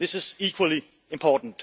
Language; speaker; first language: English; non-native, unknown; Danish